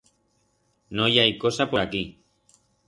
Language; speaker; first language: Aragonese; non-native, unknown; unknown